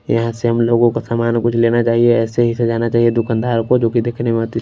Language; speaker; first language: Hindi; non-native, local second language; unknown